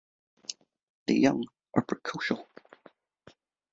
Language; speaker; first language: English; native; English